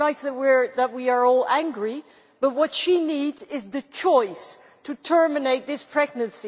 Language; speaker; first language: English; non-native, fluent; Dutch